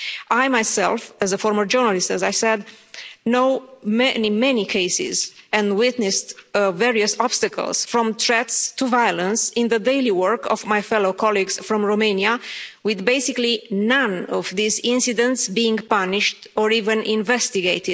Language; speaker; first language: English; non-native, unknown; Romanian